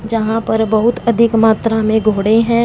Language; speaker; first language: Hindi; non-native, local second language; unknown